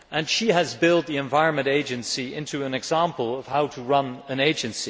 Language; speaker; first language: English; non-native, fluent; Dutch